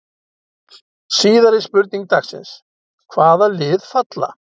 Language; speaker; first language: Icelandic; native; Icelandic